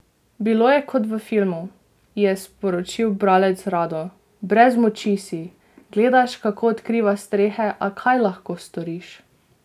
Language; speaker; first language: Slovenian; native; Slovenian